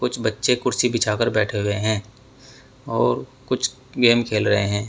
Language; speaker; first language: Hindi; native; Hindi